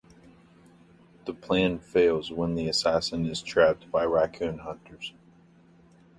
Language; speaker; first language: English; native; English